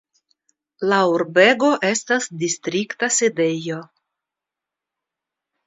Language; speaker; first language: Esperanto; non-native, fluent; Russian